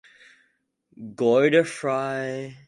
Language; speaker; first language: English; native; English